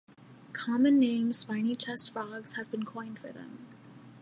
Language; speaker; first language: English; native; English